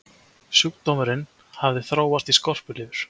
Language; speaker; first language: Icelandic; native; Icelandic